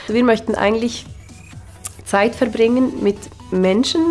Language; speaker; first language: German; native; German